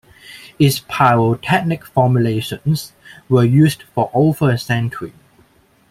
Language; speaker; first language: English; non-native, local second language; Cantonese